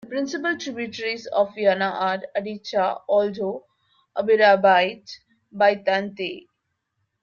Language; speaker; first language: English; non-native, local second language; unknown